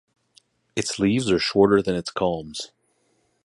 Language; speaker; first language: English; native; English